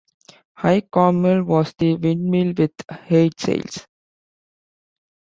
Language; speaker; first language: English; non-native, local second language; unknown